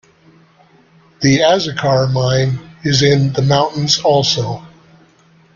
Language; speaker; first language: English; native; English